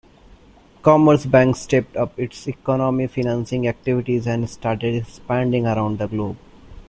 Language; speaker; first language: English; non-native, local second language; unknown